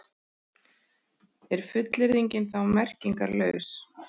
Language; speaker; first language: Icelandic; native; Icelandic